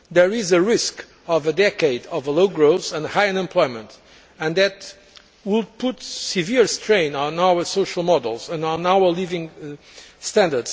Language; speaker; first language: English; non-native, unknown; Portuguese